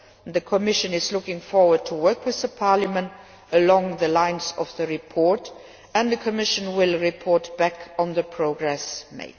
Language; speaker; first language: English; non-native, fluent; Luxembourgish